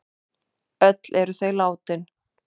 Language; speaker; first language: Icelandic; non-native, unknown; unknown